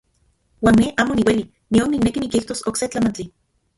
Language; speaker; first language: Central Puebla Nahuatl; non-native, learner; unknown